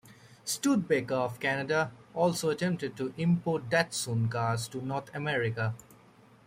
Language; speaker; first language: English; native; English